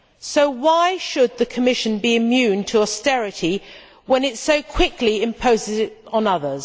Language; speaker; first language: English; native; English